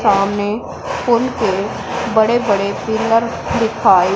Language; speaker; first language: Hindi; non-native, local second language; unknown